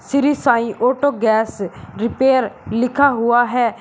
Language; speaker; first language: Hindi; native; Hindi